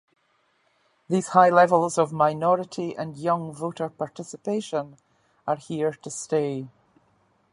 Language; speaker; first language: English; native; English